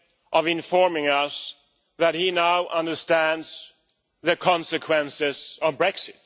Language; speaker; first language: English; non-native, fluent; Swedish